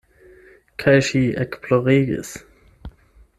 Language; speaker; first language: Esperanto; non-native, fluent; German